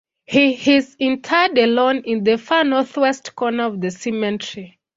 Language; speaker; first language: English; non-native, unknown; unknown